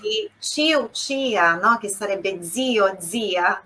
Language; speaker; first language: Italian; non-native, fluent; Portuguese